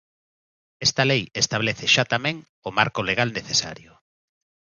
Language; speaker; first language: Galician; native; Galician